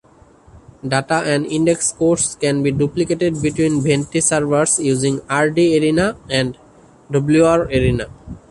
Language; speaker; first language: English; non-native, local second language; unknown